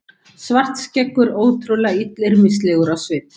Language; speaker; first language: Icelandic; native; Icelandic